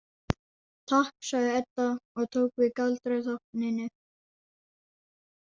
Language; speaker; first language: Icelandic; non-native, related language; Danish